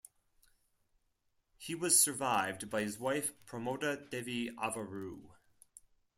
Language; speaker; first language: English; non-native, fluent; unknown